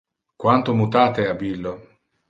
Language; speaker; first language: Interlingua; non-native, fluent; Italian